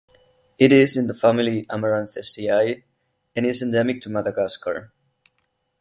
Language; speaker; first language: English; non-native, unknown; Catalan